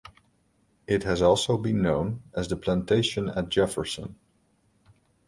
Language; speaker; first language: English; non-native, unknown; Dutch